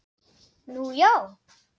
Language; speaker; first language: Icelandic; non-native, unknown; Dutch